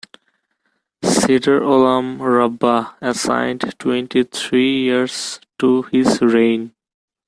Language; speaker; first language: English; non-native, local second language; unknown